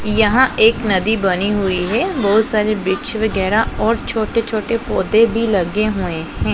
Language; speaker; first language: Hindi; non-native, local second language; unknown